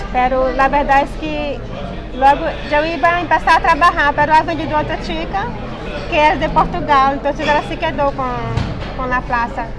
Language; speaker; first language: Spanish; non-native, related language; Portuguese